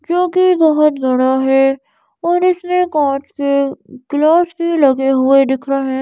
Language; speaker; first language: Hindi; native; Hindi